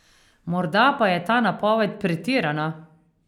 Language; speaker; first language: Slovenian; native; Slovenian